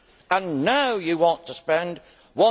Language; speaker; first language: English; native; English